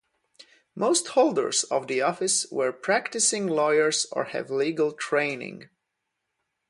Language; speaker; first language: English; non-native, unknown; Polish